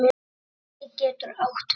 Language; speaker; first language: Icelandic; native; Icelandic